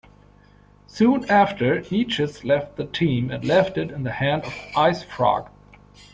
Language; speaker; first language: English; non-native, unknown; German